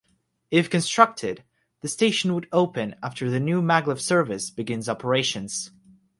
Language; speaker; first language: English; non-native, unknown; Russian